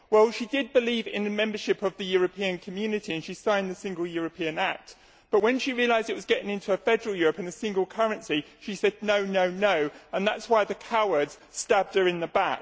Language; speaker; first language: English; native; English